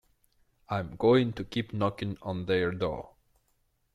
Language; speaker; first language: English; non-native, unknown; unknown